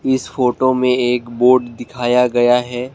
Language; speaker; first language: Hindi; non-native, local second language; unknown